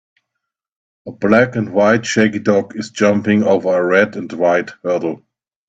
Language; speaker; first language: English; non-native, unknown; German